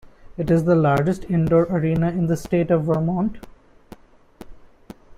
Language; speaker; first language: English; non-native, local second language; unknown